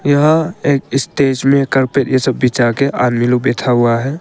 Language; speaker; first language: Hindi; early bilingual, other home language; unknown